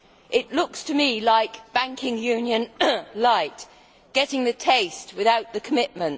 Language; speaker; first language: English; native; English